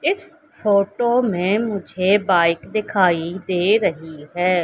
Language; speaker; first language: Hindi; native; Hindi